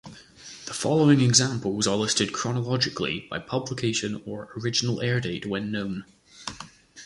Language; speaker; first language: English; native; English